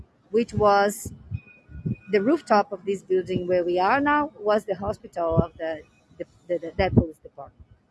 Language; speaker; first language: English; non-native, fluent; Portuguese